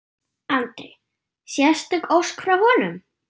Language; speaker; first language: Icelandic; non-native, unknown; German